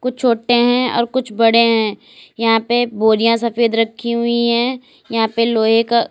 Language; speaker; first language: Hindi; native; Hindi